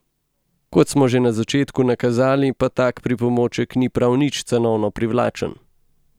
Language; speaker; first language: Slovenian; native; Slovenian